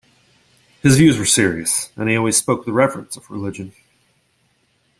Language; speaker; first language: English; native; English